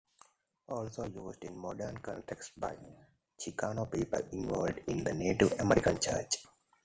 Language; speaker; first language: English; non-native, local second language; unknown